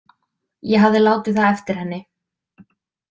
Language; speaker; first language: Icelandic; native; Icelandic